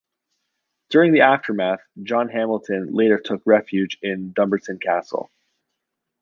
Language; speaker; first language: English; native; English